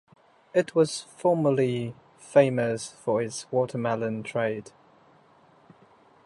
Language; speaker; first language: English; native; English